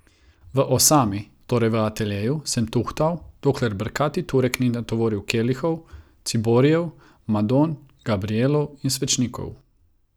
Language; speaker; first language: Slovenian; non-native, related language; Croatian